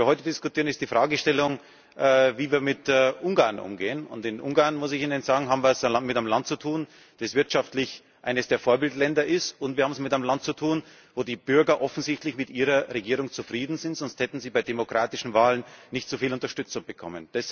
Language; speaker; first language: German; native; German